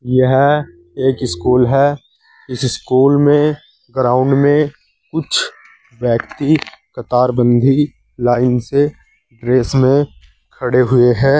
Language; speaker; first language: Hindi; native; Hindi